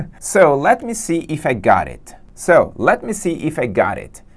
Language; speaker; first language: English; non-native, fluent; Portuguese